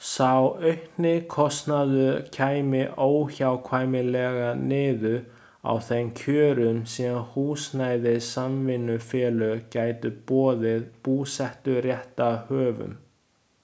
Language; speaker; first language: Icelandic; non-native, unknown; Chinese